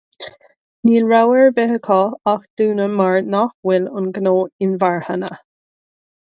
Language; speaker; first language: Irish; non-native, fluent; English